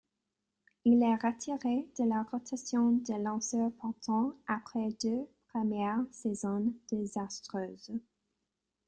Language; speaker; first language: French; non-native, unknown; English